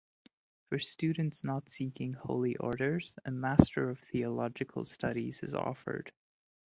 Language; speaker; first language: English; non-native, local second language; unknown